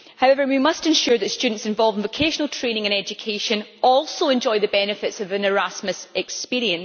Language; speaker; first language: English; native; English